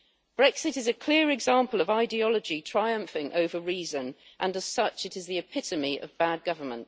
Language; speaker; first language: English; native; English